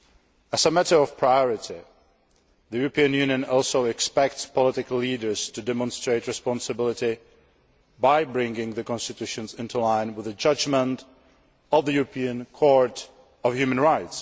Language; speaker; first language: English; non-native, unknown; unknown